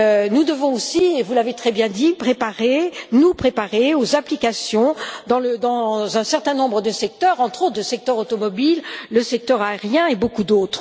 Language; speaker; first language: French; native; French